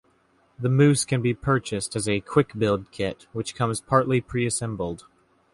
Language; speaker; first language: English; native; English